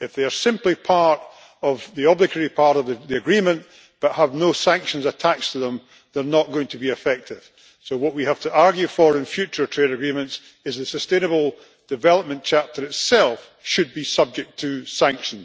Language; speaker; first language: English; native; English